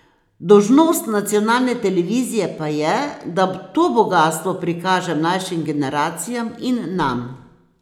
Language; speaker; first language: Slovenian; native; Slovenian